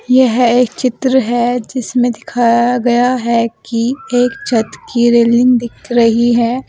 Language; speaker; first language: Hindi; native; Hindi